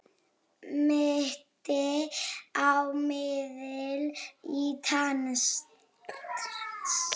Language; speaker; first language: Icelandic; non-native, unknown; Polish